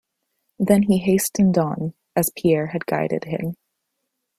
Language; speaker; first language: English; native; English